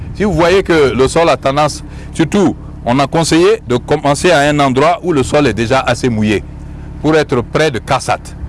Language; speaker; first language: French; non-native, local second language; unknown